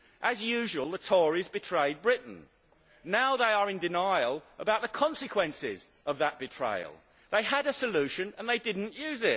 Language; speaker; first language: English; native; English